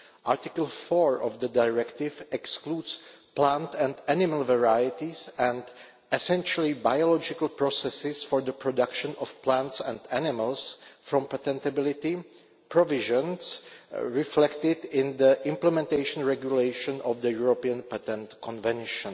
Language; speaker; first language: English; non-native, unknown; Czech